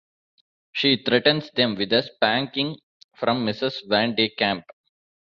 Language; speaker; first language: English; non-native, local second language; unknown